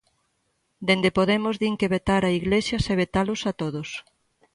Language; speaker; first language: Galician; native; Galician